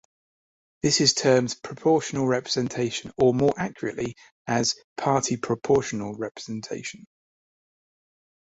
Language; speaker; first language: English; native; English